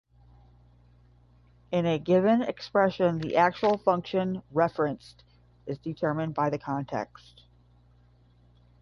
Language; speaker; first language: English; native; English